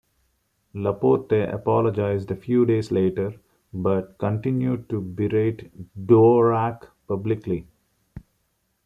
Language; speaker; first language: English; non-native, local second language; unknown